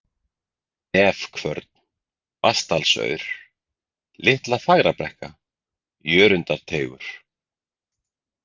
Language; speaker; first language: Icelandic; native; Icelandic